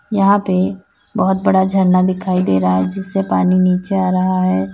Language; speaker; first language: Hindi; native; Hindi